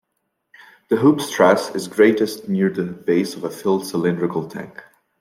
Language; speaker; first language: English; non-native, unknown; French